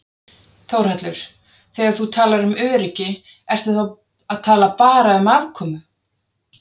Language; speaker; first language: Icelandic; native; Icelandic